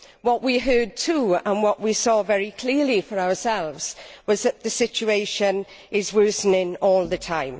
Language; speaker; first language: English; native; English